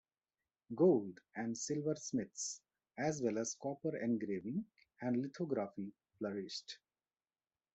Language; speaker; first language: English; non-native, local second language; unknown